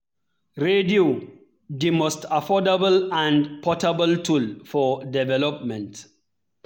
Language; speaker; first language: English; non-native, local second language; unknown